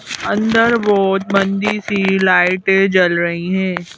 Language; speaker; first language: Hindi; native; Hindi